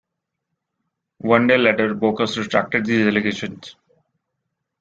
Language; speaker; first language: English; non-native, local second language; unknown